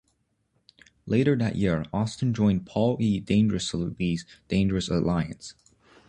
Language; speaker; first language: English; native; English